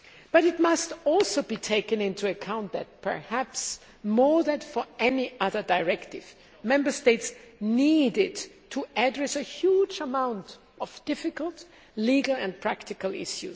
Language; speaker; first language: English; non-native, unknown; German